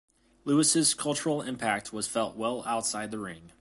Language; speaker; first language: English; native; English